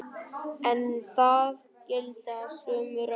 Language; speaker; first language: Icelandic; non-native, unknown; Vietnamese